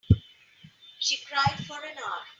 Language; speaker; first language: English; non-native, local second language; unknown